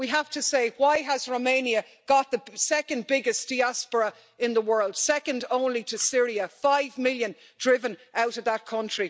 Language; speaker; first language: English; native; English